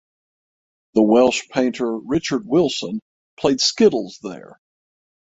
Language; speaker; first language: English; native; English